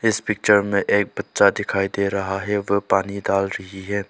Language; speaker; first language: Hindi; non-native, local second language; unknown